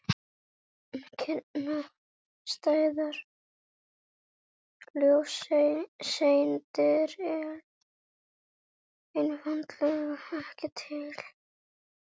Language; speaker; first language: Icelandic; native; Icelandic